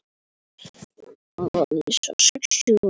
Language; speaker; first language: Icelandic; native; Icelandic